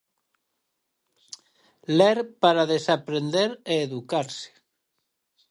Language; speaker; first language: Galician; native; Galician